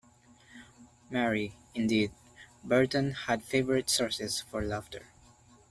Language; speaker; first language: English; non-native, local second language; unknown